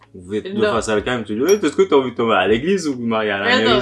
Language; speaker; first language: French; native; French